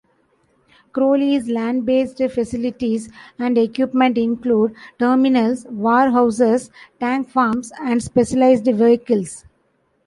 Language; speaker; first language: English; non-native, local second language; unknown